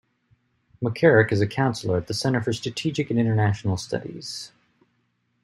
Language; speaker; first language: English; native; English